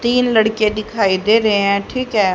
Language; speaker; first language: Hindi; native; Hindi